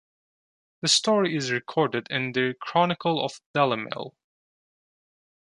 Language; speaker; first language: English; non-native, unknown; Turkish